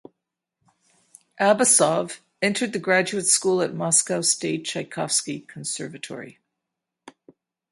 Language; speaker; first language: English; native; English